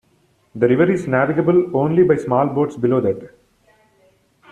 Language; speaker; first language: English; non-native, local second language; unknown